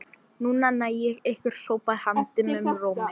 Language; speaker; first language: Icelandic; non-native, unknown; English